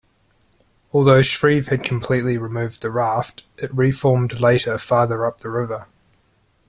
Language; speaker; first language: English; native; English